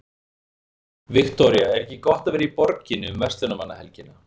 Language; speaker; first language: Icelandic; native; Icelandic